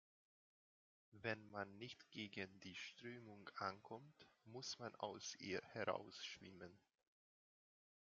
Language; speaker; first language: German; non-native, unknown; Hungarian